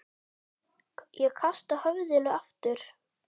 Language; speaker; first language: Icelandic; native; Icelandic